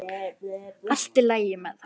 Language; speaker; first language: Icelandic; native; Icelandic